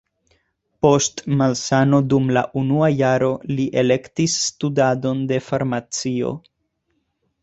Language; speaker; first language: Esperanto; non-native, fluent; Spanish